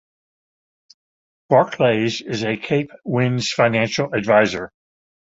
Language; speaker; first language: English; native; English